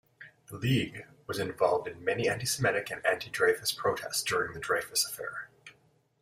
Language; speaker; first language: English; native; English